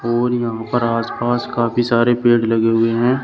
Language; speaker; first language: Hindi; native; Hindi